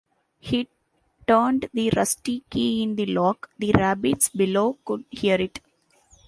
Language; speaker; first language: English; non-native, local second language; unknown